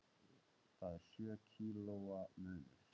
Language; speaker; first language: Icelandic; native; Icelandic